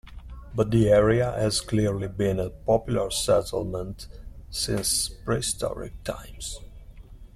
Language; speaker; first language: English; non-native, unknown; Italian